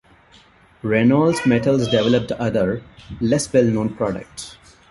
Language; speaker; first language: English; non-native, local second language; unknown